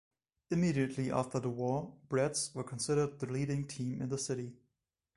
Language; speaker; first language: English; non-native, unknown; German